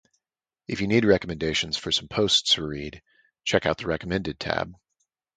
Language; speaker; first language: English; native; English